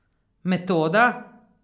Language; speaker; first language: Slovenian; native; Slovenian